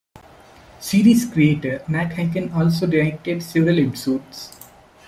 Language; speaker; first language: English; non-native, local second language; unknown